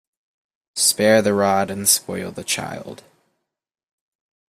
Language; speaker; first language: English; native; English